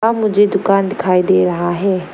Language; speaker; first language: Hindi; non-native, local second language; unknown